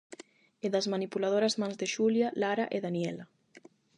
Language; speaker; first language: Galician; non-native, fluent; Spanish